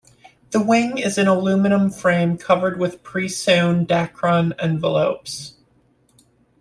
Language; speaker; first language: English; native; English